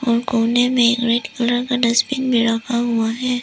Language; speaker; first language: Hindi; non-native, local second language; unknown